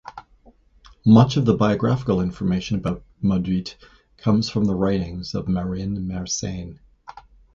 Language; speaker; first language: English; native; English